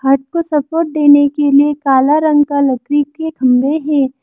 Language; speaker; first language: Hindi; non-native, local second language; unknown